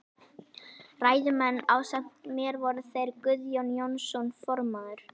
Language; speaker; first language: Icelandic; native; Icelandic